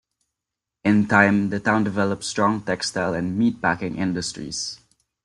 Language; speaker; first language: English; non-native, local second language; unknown